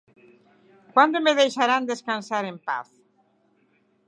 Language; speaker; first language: Galician; native; Galician